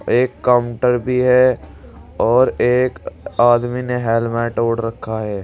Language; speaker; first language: Hindi; native; Hindi